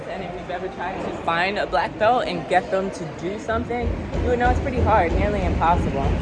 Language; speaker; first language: English; native; English